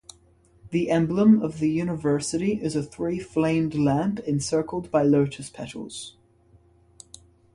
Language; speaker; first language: English; native; English